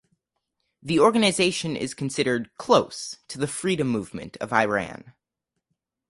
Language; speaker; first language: English; native; English